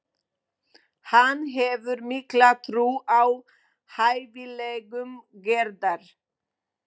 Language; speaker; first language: Icelandic; non-native, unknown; Polish